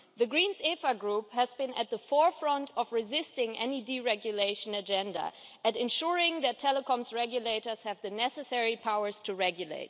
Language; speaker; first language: English; non-native, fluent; German